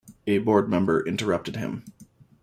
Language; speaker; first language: English; native; English